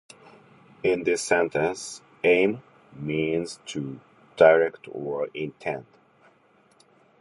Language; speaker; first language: English; non-native, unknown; Japanese